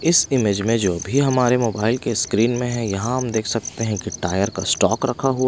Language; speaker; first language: Hindi; non-native, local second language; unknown